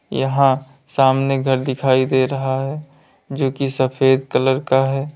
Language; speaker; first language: Hindi; native; Hindi